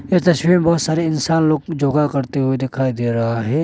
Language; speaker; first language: Hindi; non-native, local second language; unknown